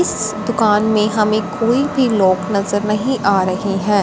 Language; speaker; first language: Hindi; non-native, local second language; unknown